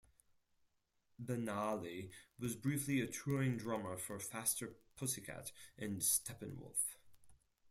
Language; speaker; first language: English; non-native, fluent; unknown